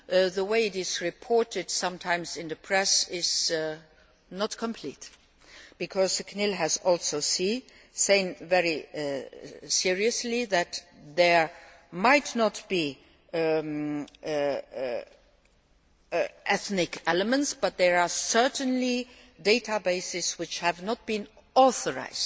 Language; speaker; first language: English; non-native, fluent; Luxembourgish